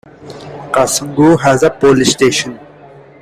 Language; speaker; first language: English; non-native, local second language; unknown